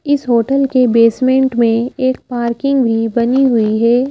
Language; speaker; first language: Hindi; native; Hindi